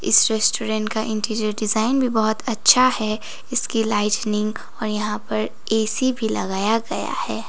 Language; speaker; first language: Hindi; non-native, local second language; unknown